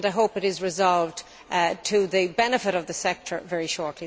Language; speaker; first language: English; native; English